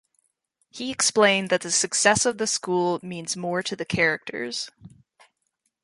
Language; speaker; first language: English; native; English